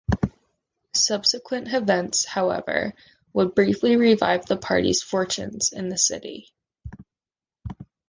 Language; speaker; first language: English; native; English